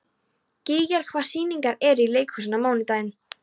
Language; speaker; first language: Icelandic; non-native, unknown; Polish